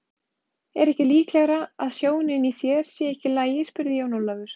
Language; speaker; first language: Icelandic; native; Icelandic